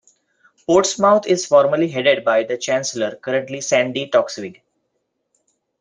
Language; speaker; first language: English; non-native, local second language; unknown